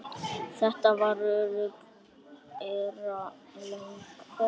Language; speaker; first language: Icelandic; native; Icelandic